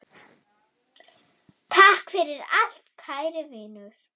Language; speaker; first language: Icelandic; non-native, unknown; German